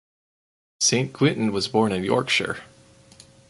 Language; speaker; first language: English; native; English